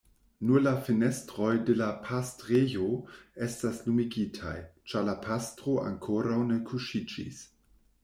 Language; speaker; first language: Esperanto; non-native, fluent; German